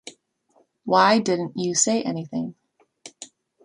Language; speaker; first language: English; native; English